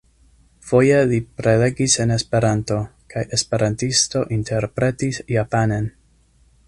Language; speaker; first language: Esperanto; non-native, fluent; English